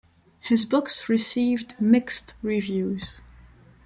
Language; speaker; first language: English; non-native, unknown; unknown